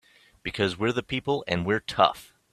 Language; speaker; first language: English; native; English